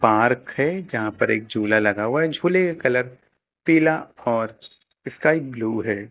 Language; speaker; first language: Hindi; native; Hindi